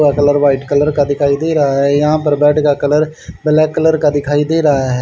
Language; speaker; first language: Hindi; native; Hindi